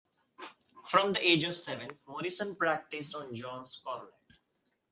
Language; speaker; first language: English; non-native, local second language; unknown